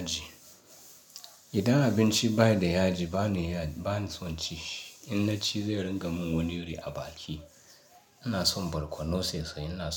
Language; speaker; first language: Hausa; non-native, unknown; Yoruba